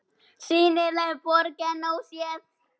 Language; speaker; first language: Icelandic; native; Icelandic